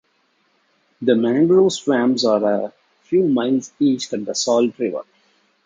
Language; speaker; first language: English; non-native, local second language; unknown